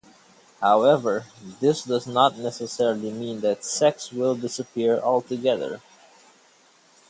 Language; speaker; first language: English; native; English